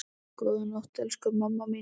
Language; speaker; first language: Icelandic; native; Icelandic